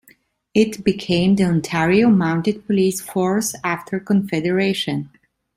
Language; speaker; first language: English; non-native, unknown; Italian